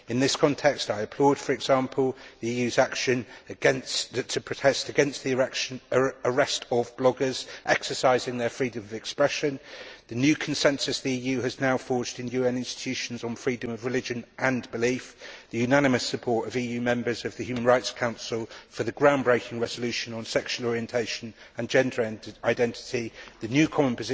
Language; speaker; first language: English; native; English